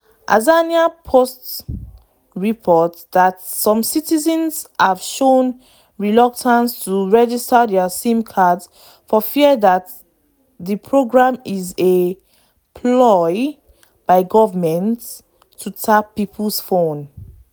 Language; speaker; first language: English; non-native, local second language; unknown